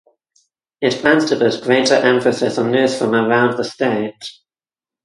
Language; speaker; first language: English; native; English